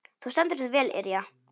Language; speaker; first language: Icelandic; non-native, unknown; Polish